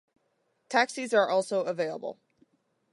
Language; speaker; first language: English; native; English